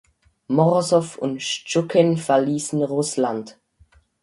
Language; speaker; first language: German; native; German